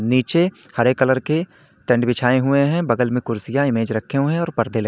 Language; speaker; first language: Hindi; native; Hindi